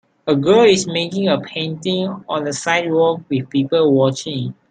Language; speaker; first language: English; non-native, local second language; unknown